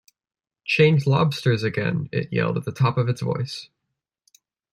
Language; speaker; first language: English; native; English